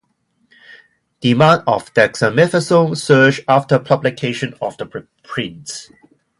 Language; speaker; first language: English; non-native, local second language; Cantonese